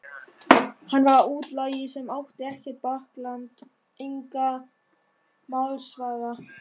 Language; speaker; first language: Icelandic; non-native, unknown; German